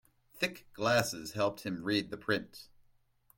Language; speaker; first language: English; native; English